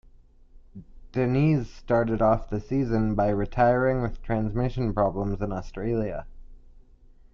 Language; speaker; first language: English; native; English